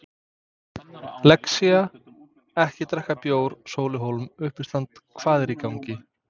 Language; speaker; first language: Icelandic; non-native, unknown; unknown